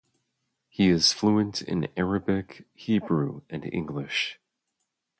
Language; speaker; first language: English; native; English